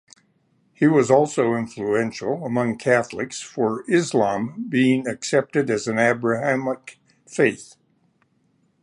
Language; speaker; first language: English; native; English